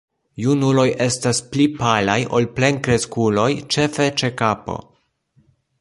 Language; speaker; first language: Esperanto; non-native, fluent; Polish